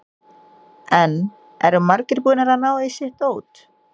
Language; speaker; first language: Icelandic; non-native, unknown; Indonesian